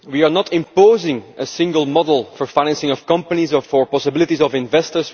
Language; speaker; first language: English; non-native, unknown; Dutch